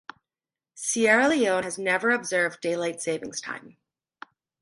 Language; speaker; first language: English; native; English